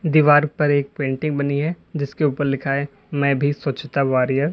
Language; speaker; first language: Hindi; native; Hindi